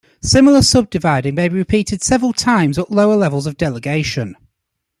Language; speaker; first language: English; native; English